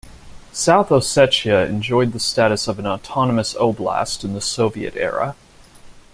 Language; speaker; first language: English; native; English